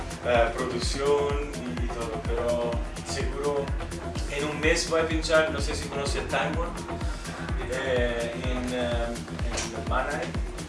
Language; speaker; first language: Spanish; non-native, related language; Italian